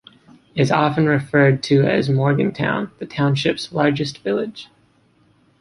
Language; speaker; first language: English; native; English